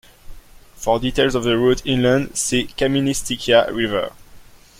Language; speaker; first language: English; non-native, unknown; French